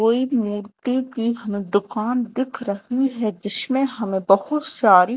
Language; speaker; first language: Hindi; native; Hindi